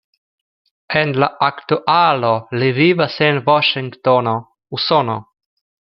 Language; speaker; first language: Esperanto; non-native, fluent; Russian